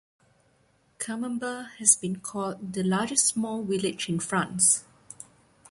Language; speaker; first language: English; non-native, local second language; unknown